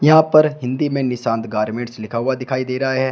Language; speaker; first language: Hindi; native; Hindi